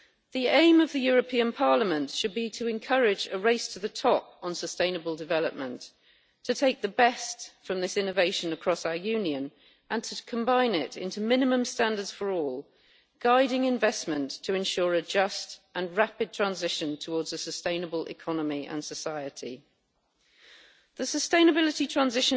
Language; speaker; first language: English; native; English